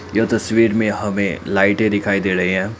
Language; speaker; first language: Hindi; non-native, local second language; Assamese